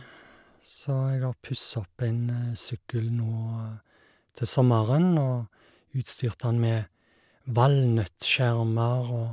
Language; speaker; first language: Norwegian; native; Norwegian